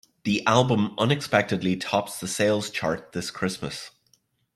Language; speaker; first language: English; native; English